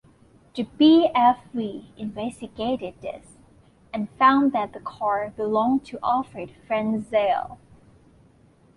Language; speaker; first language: English; non-native, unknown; Thai